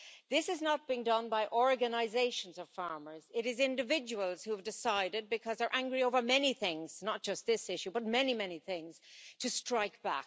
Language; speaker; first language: English; native; English